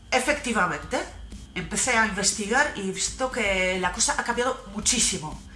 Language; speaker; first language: Spanish; non-native, fluent; Polish